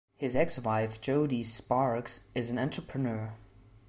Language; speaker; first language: English; non-native, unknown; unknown